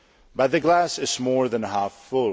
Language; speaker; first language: English; non-native, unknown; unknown